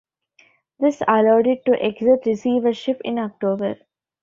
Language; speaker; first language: English; non-native, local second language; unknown